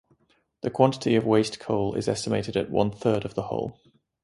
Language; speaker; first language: English; native; English